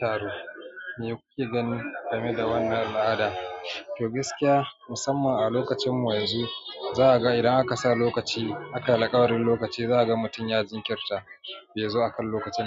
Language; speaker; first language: Hausa; native; Hausa